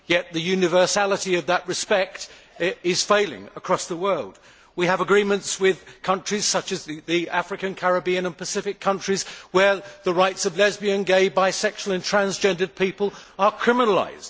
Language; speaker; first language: English; native; English